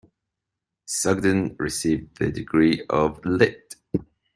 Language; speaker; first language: English; native; English